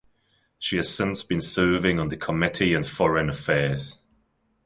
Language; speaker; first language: English; non-native, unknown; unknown